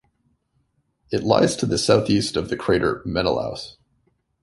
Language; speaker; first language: English; native; English